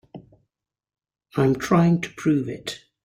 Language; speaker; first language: English; native; English